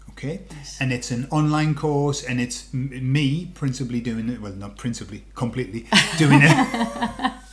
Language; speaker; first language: English; native; English